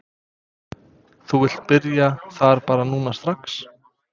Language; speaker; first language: Icelandic; non-native, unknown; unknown